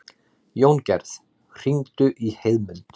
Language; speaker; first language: Icelandic; native; Icelandic